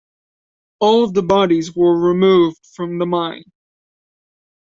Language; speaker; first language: English; native; English